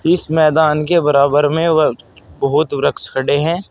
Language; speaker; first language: Hindi; native; Hindi